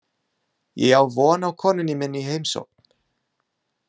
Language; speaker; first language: Icelandic; non-native, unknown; English